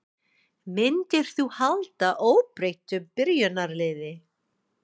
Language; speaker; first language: Icelandic; non-native, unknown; English